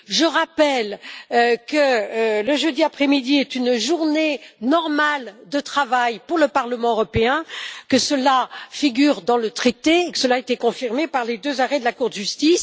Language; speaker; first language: French; native; French